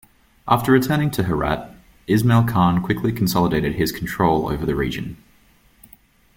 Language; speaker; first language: English; native; English